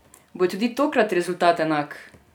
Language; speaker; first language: Slovenian; non-native, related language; Serbian